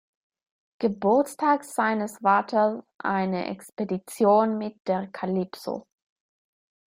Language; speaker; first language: German; non-native, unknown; English